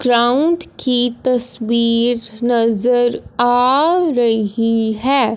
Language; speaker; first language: Hindi; non-native, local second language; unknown